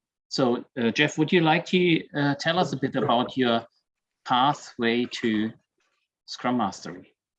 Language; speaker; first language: English; non-native, fluent; German